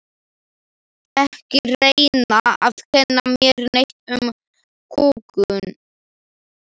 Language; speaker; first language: Icelandic; non-native, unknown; Slovak